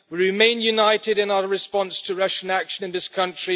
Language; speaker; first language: English; non-native, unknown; German